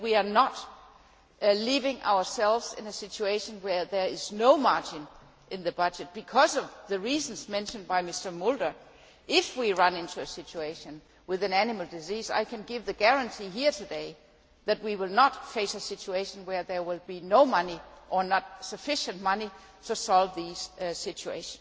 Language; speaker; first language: English; non-native, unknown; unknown